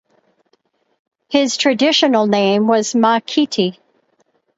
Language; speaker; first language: English; native; English